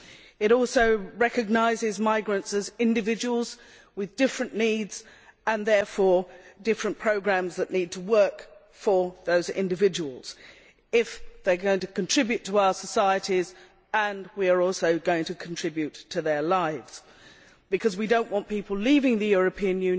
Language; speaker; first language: English; native; English